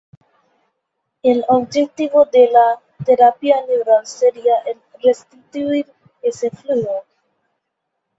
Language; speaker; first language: Spanish; non-native, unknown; Bangla